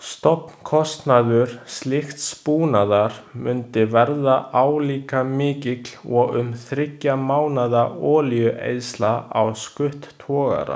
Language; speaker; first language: Icelandic; non-native, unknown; Chinese